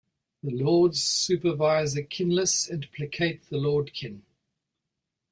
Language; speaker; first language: English; native; English